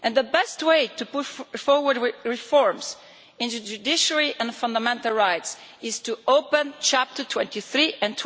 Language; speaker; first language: English; non-native, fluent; Italian